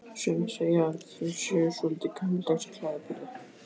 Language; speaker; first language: Icelandic; native; Icelandic